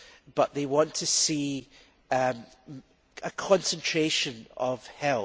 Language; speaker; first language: English; native; English